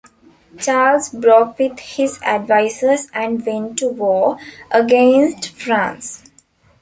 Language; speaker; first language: English; non-native, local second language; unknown